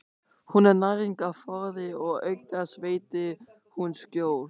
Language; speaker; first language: Icelandic; non-native, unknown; German